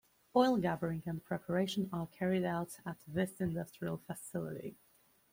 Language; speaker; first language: English; native; English